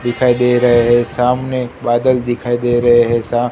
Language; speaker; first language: Hindi; non-native, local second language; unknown